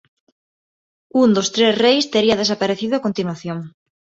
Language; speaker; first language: Galician; non-native, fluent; Spanish